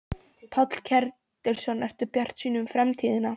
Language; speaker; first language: Icelandic; non-native, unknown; Polish